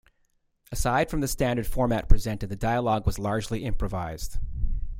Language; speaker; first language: English; native; English